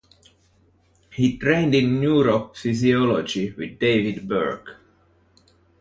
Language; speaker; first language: English; native; English